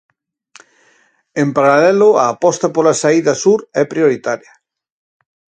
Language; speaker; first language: Galician; native; Galician